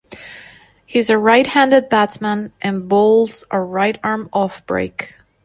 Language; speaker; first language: English; non-native, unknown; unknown